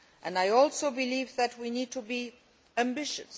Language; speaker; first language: English; non-native, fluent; Luxembourgish